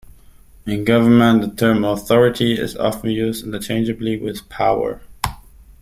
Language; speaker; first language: English; non-native, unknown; German